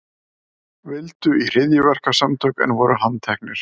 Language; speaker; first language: Icelandic; native; Icelandic